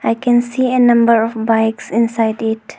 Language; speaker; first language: English; non-native, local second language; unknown